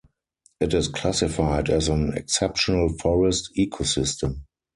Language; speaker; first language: English; non-native, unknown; German